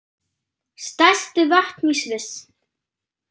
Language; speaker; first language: Icelandic; non-native, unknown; German